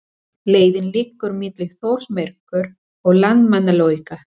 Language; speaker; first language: Icelandic; non-native, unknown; Spanish